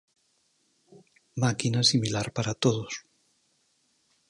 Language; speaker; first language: Galician; native; Galician